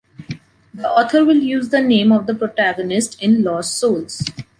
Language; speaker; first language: English; non-native, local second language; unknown